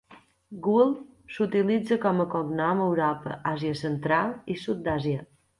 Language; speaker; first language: Catalan; native; Catalan